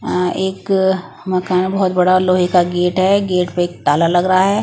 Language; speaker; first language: Hindi; non-native, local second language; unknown